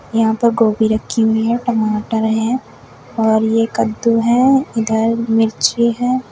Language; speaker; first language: Hindi; native; Hindi